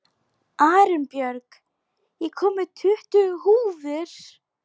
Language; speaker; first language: Icelandic; non-native, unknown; Polish